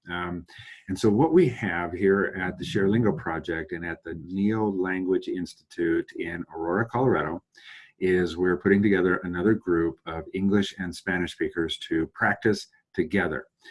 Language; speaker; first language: English; native; English